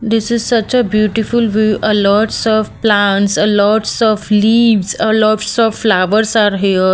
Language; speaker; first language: English; non-native, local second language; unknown